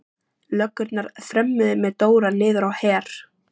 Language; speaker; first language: Icelandic; native; Icelandic